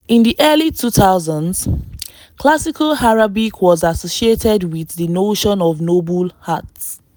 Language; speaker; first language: English; non-native, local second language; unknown